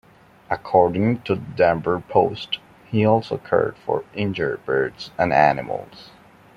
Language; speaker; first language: English; non-native, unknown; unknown